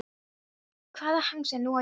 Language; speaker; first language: Icelandic; non-native, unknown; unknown